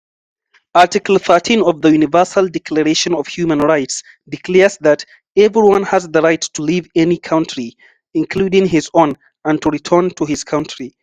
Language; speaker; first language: English; non-native, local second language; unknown